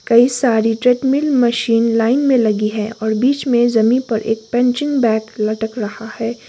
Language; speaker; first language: Hindi; non-native, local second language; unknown